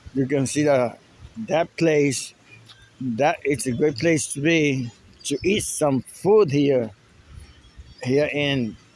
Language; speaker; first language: English; non-native, local second language; Spanish